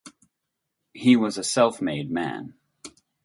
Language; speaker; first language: English; native; English